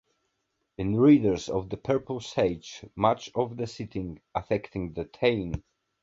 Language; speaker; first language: English; native; English